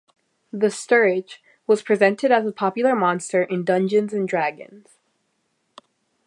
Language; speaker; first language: English; native; English